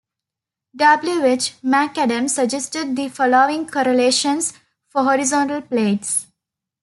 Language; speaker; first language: English; non-native, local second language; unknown